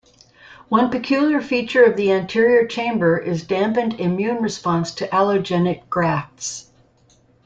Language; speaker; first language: English; native; English